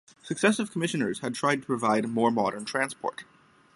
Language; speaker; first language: English; native; English